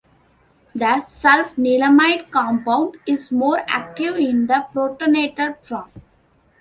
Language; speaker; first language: English; non-native, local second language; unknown